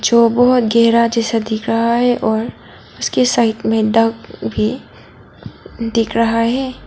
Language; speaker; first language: Hindi; non-native, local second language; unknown